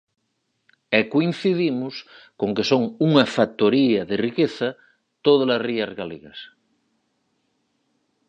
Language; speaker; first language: Galician; native; Galician